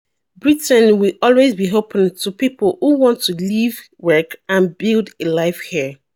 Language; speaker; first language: English; non-native, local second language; Yoruba